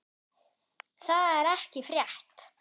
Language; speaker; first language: Icelandic; non-native, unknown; German